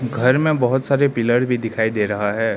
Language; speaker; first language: Hindi; non-native, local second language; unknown